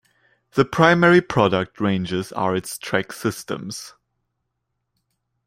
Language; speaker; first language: English; non-native, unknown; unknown